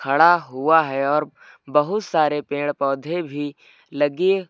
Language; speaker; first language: Hindi; native; Hindi